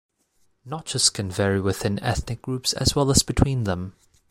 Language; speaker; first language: English; non-native, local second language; Cantonese